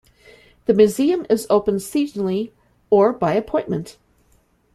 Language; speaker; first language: English; native; English